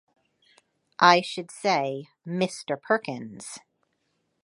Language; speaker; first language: English; native; English